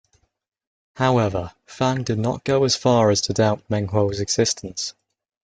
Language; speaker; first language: English; native; English